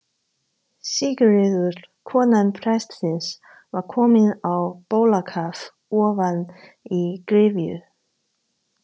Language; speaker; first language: Icelandic; non-native, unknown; Chinese